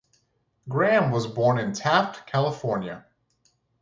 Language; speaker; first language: English; native; English